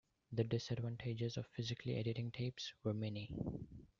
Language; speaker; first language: English; non-native, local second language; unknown